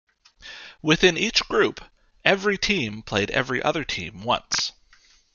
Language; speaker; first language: English; native; English